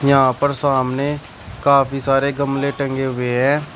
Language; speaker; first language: Hindi; native; Hindi